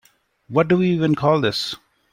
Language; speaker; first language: English; non-native, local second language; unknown